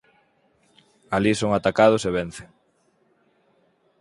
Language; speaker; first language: Galician; native; Galician